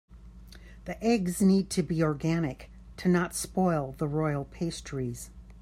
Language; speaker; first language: English; native; English